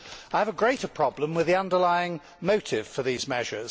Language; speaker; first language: English; native; English